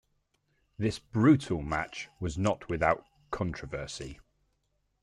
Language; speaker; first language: English; native; English